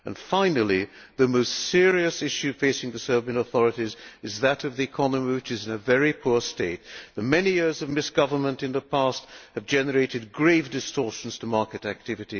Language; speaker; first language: English; non-native, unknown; Hungarian